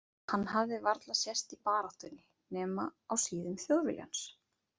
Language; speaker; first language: Icelandic; native; Icelandic